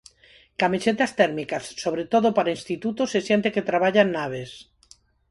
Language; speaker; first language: Galician; non-native, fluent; Spanish